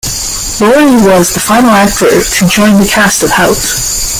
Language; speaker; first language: English; native; English